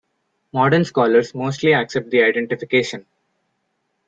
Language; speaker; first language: English; non-native, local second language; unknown